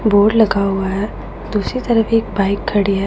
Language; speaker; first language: Hindi; non-native, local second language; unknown